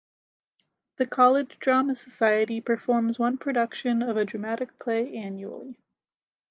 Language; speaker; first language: English; native; English